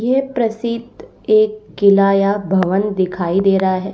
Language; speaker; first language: Hindi; native; Hindi